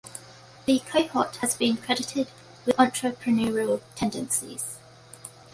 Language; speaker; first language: English; native; English